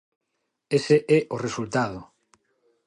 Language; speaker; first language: Galician; non-native, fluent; Spanish